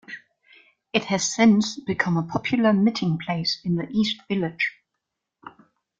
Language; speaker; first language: English; non-native, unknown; German